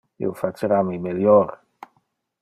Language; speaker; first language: Interlingua; non-native, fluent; Dutch